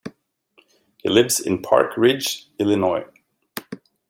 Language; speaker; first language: English; native; English